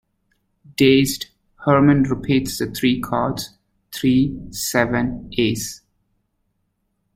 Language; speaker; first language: English; native; English